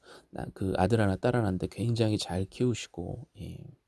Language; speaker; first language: Korean; native; Korean